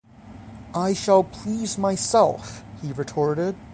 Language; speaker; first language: English; native; English